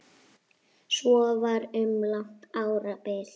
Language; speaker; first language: Icelandic; native; Icelandic